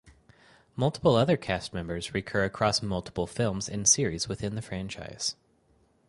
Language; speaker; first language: English; native; English